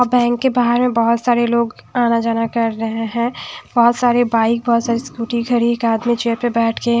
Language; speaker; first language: Hindi; non-native, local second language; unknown